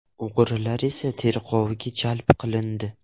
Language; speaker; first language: Uzbek; non-native, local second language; Russian